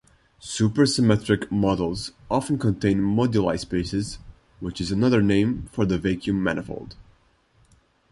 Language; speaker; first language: English; non-native, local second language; Maltese